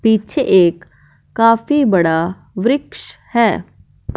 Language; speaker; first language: Hindi; non-native, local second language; Punjabi